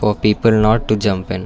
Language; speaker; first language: English; non-native, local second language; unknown